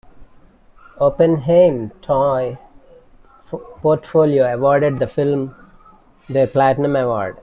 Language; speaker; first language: English; non-native, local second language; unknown